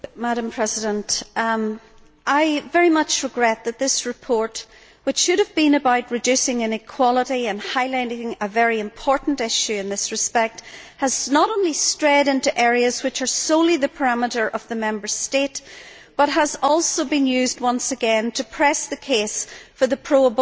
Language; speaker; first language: English; native; English